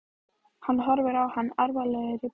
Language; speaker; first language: Icelandic; native; Icelandic